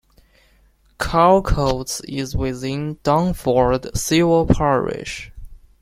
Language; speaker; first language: English; non-native, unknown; Chinese